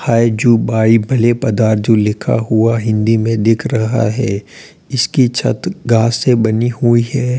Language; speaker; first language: Hindi; native; Hindi